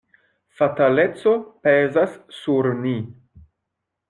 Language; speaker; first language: Esperanto; non-native, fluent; French